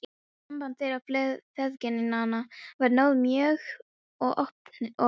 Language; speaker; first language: Icelandic; non-native, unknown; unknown